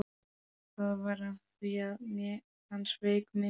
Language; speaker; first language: Icelandic; non-native, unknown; Polish